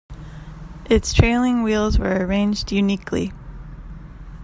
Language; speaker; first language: English; native; English